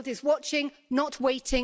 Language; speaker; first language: English; native; English